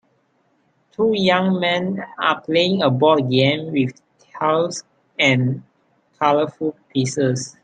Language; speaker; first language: English; non-native, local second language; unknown